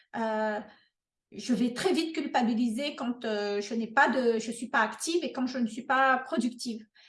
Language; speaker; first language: French; non-native, local second language; Malagasy